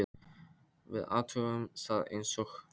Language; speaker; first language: Icelandic; non-native, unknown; Polish